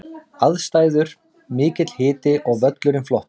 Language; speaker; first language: Icelandic; native; Icelandic